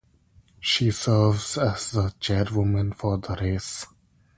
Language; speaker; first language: English; non-native, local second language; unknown